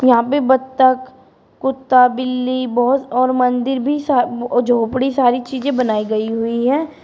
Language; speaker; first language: Hindi; native; Hindi